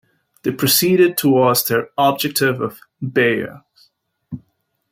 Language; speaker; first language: English; native; English